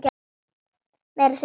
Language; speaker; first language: Icelandic; native; Icelandic